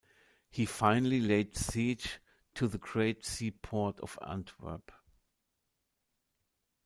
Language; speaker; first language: English; non-native, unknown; German